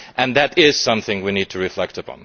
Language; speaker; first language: English; non-native, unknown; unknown